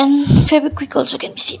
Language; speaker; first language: English; non-native, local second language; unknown